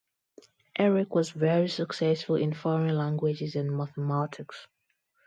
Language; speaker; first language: English; non-native, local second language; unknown